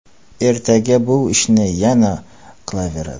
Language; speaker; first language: Uzbek; non-native, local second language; Kara-Kalpak